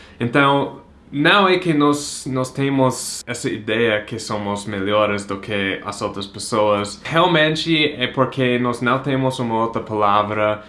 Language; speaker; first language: Portuguese; non-native, fluent; English